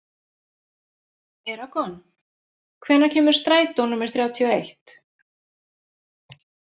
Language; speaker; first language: Icelandic; native; Icelandic